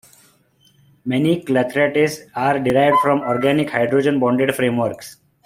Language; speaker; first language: English; non-native, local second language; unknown